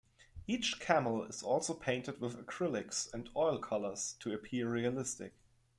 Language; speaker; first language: English; non-native, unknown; German